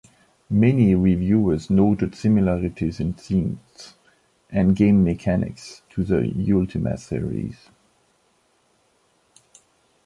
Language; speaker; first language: English; non-native, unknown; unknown